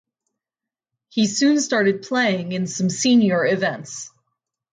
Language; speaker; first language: English; native; English